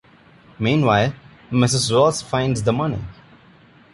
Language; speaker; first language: English; non-native, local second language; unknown